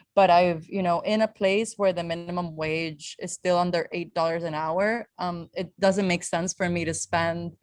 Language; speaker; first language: English; non-native, local second language; Spanish